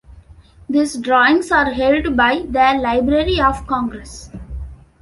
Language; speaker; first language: English; non-native, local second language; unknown